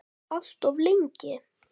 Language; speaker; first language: Icelandic; native; Icelandic